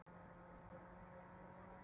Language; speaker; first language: Icelandic; native; Icelandic